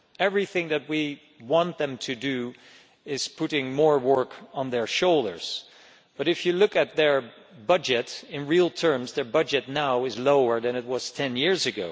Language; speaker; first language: English; non-native, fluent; Dutch